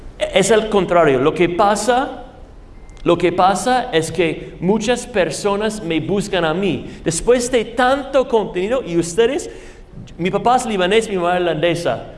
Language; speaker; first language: Spanish; non-native, fluent; English